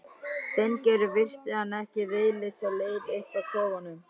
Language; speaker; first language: Icelandic; native; Icelandic